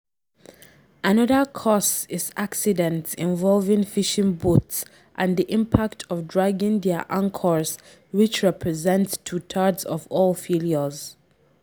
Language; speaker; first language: English; non-native, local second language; Hausa